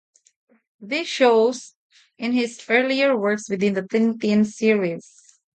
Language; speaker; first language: English; non-native, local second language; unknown